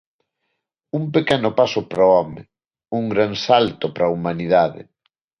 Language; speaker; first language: Galician; non-native, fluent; Spanish